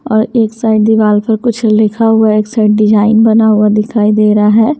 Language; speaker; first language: Hindi; native; Hindi